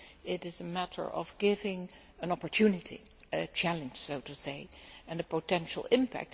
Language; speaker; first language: English; non-native, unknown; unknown